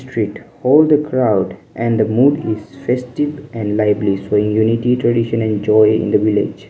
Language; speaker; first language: English; non-native, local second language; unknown